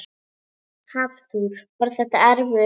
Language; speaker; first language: Icelandic; native; Icelandic